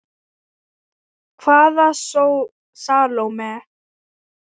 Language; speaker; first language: Icelandic; non-native, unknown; Thai